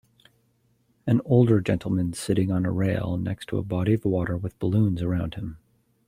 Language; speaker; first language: English; native; English